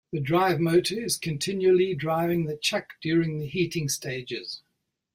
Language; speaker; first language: English; native; English